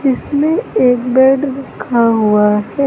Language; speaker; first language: Hindi; native; Hindi